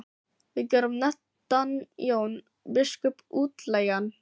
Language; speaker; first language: Icelandic; non-native, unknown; Filipino